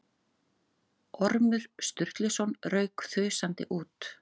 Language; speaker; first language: Icelandic; native; Icelandic